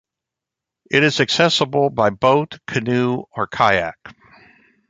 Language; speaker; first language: English; native; English